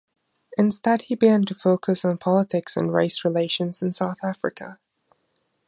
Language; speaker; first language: English; non-native, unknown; German